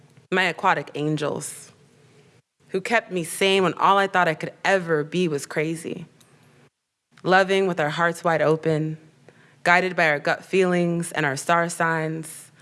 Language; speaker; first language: English; native; English